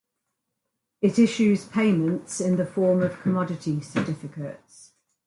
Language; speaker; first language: English; native; English